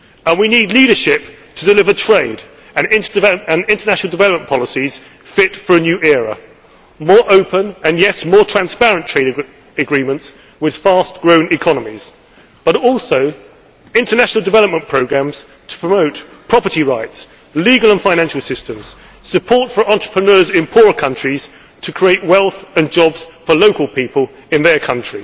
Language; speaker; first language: English; native; English